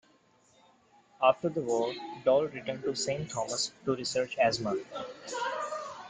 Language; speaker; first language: English; non-native, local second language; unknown